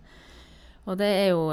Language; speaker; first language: Norwegian; native; Norwegian